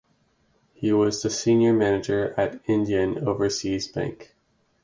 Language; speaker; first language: English; native; English